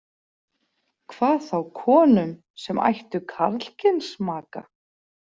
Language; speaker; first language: Icelandic; native; Icelandic